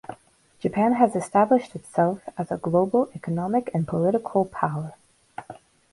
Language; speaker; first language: English; non-native, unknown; Russian